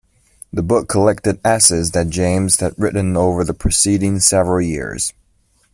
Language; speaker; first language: English; non-native, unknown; Chinese